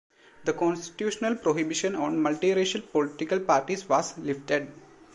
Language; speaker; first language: English; non-native, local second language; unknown